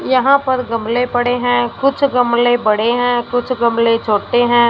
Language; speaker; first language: Hindi; non-native, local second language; Punjabi